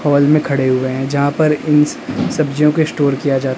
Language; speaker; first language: Hindi; native; Hindi